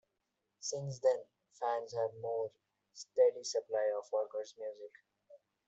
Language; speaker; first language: English; non-native, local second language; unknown